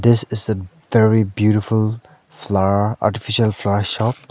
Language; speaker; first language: English; non-native, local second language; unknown